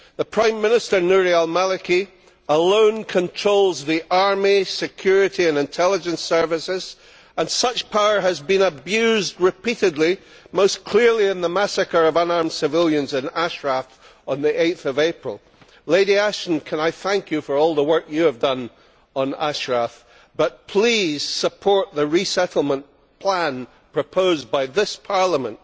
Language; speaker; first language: English; native; English